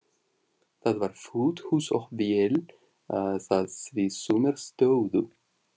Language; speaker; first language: Icelandic; non-native, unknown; Russian